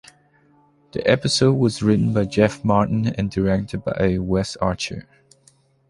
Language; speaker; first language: English; non-native, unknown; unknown